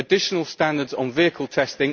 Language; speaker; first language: English; native; English